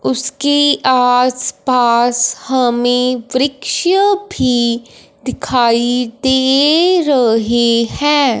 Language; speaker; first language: Hindi; non-native, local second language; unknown